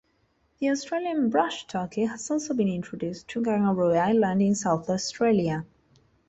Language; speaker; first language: English; non-native, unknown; Spanish